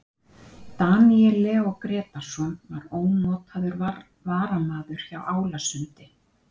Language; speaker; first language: Icelandic; native; Icelandic